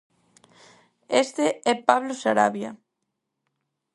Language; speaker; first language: Galician; non-native, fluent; Spanish